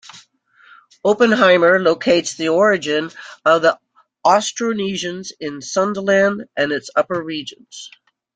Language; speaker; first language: English; native; English